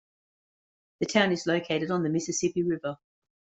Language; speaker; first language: English; native; English